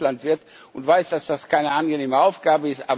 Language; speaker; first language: German; non-native, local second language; Luxembourgish